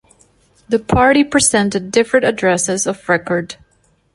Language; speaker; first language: English; non-native, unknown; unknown